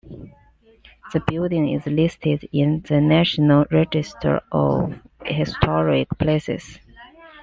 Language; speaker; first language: English; non-native, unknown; Chinese